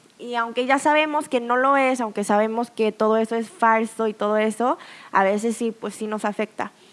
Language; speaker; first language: Spanish; early bilingual, other home language; Korean